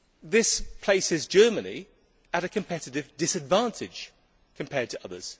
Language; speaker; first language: English; native; English